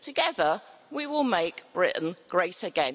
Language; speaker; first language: English; native; English